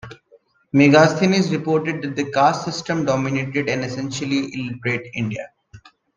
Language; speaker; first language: English; non-native, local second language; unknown